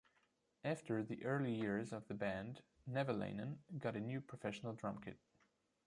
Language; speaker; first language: English; non-native, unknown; German